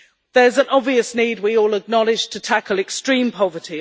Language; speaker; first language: English; native; English